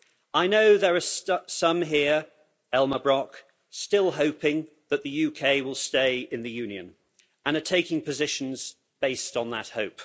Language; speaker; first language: English; native; English